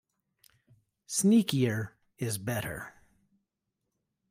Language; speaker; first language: English; native; English